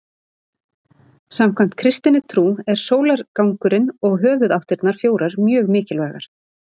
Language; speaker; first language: Icelandic; native; Icelandic